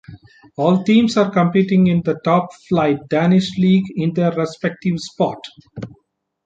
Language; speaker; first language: English; non-native, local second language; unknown